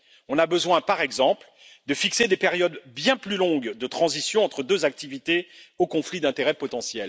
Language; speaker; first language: French; native; French